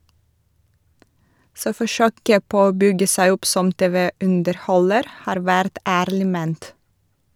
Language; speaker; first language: Norwegian; non-native, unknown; Russian